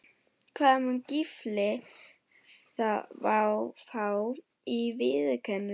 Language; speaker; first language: Icelandic; non-native, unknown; German